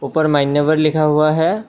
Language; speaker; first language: Hindi; non-native, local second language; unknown